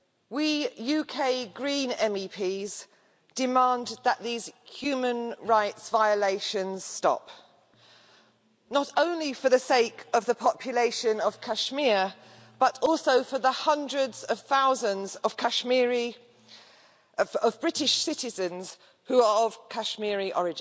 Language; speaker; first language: English; native; English